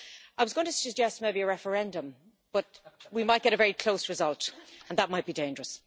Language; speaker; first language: English; native; English